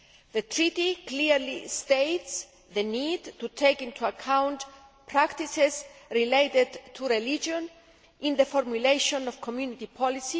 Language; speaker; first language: English; non-native, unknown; Greek